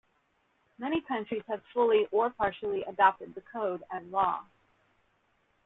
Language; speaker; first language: English; native; English